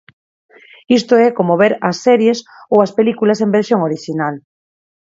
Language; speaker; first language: Galician; non-native, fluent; Spanish